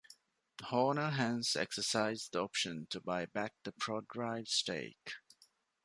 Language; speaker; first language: English; non-native, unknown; Divehi